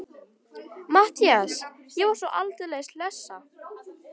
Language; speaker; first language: Icelandic; native; Icelandic